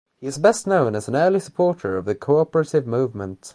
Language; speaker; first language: English; native; English